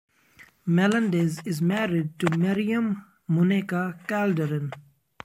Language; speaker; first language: English; non-native, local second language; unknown